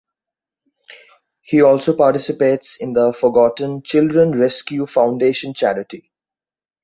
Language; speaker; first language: English; native; English